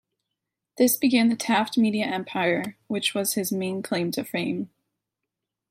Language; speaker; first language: English; native; English